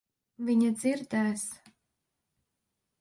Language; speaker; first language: Latvian; native; Latvian